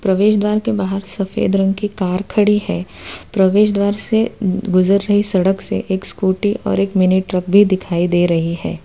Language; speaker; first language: Hindi; non-native, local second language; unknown